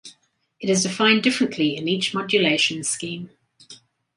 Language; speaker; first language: English; native; English